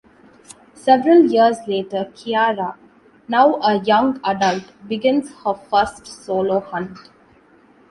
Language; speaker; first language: English; non-native, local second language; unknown